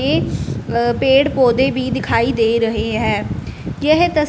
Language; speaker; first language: Hindi; non-native, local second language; Punjabi